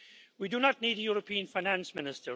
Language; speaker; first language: English; native; English